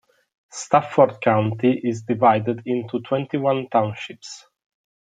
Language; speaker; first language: English; non-native, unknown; Italian